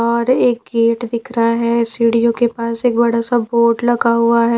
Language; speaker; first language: Hindi; non-native, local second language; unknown